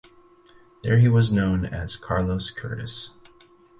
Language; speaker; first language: English; native; English